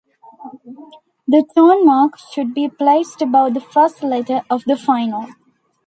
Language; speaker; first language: English; non-native, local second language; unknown